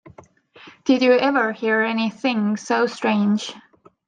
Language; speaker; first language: English; non-native, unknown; Estonian